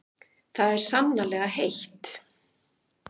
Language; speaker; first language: Icelandic; native; Icelandic